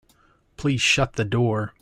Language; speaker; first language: English; native; English